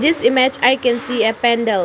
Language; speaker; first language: English; non-native, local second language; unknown